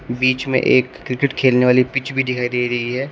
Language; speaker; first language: Hindi; native; Hindi